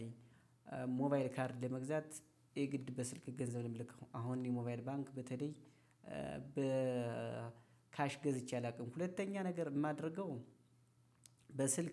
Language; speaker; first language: Amharic; native; Amharic